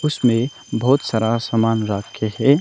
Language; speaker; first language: Hindi; non-native, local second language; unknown